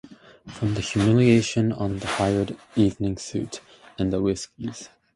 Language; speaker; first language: English; native; English